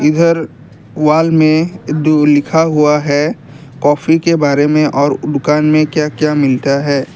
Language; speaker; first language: Hindi; non-native, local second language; Assamese